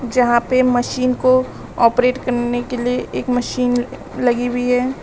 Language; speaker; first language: Hindi; native; Hindi